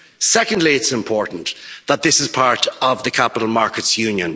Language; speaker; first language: English; native; English